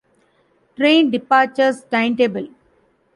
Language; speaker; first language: English; non-native, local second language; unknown